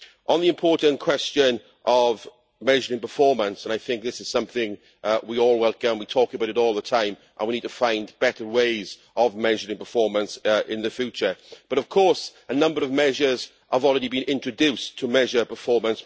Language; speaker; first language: English; native; English